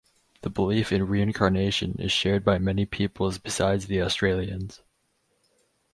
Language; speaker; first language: English; native; English